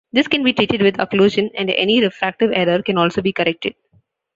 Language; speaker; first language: English; non-native, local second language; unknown